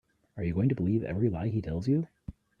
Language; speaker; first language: English; native; English